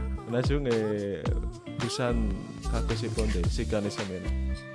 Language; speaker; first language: Korean; non-native, learner; Indonesian